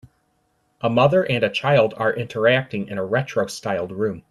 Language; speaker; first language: English; native; English